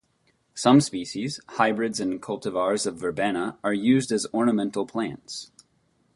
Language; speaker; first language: English; native; English